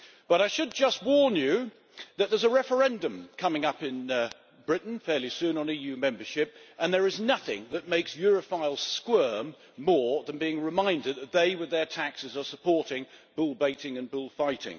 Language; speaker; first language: English; native; English